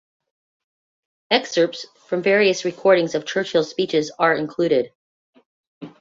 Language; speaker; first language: English; native; English